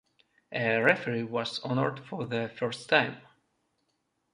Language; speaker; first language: English; non-native, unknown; Russian